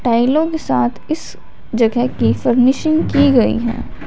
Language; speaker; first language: Hindi; non-native, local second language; Punjabi